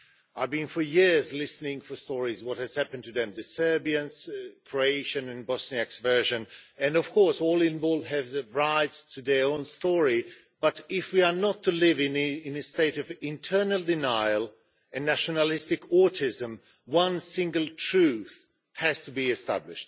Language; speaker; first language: English; non-native, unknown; Swedish